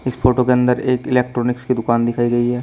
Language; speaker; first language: Hindi; native; Hindi